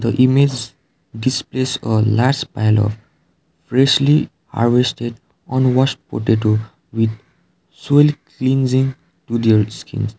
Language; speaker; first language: English; non-native, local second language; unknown